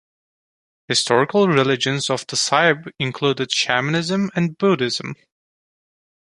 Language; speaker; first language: English; non-native, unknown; Turkish